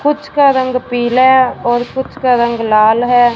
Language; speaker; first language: Hindi; non-native, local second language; Punjabi